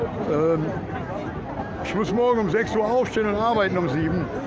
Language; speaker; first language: German; native; German